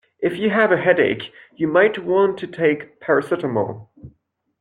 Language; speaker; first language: English; non-native, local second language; French